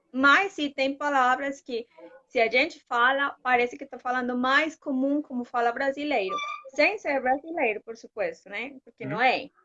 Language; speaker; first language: Portuguese; non-native, fluent; Spanish